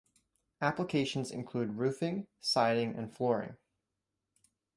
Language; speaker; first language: English; native; English